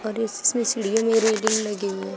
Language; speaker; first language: Hindi; native; Hindi